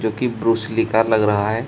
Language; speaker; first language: Hindi; native; Hindi